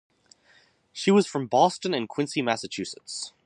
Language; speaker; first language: English; native; English